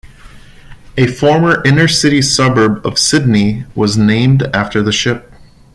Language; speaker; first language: English; non-native, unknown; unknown